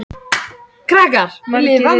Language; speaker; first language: Icelandic; native; Icelandic